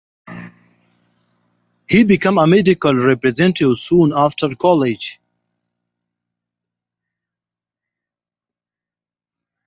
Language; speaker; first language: English; non-native, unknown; Pashto